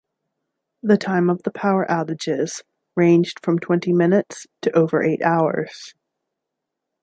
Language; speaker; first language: English; native; English